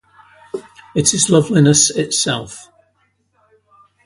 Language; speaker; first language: English; native; English